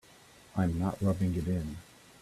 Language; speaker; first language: English; native; English